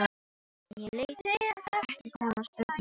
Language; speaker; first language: Icelandic; non-native, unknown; Filipino